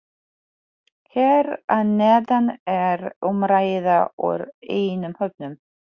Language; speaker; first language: Icelandic; non-native, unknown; Polish